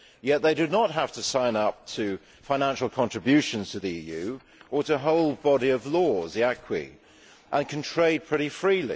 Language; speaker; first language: English; native; English